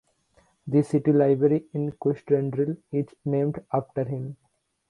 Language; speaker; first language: English; non-native, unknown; Bangla